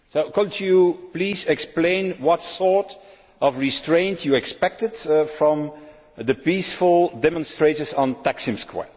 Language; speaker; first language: English; non-native, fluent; Dutch